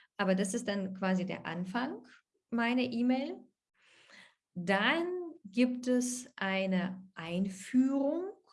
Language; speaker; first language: German; non-native, fluent; Russian